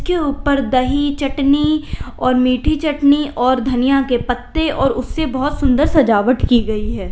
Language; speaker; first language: Hindi; native; Hindi